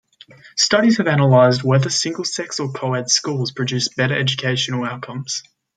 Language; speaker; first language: English; native; English